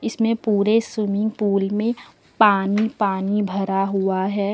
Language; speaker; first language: Hindi; native; Hindi